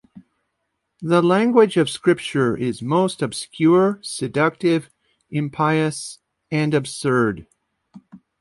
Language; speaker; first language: English; native; English